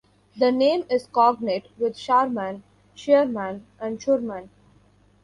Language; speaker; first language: English; non-native, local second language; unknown